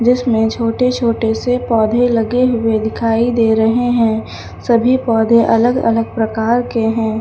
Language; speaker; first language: Hindi; native; Hindi